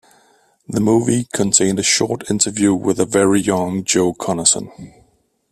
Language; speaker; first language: English; native; English